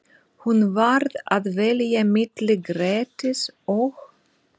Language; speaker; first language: Icelandic; non-native, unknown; Russian